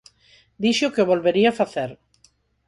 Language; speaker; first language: Galician; non-native, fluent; Spanish